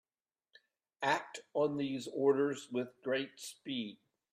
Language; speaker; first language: English; native; English